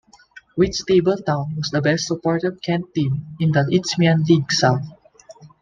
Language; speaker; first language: English; non-native, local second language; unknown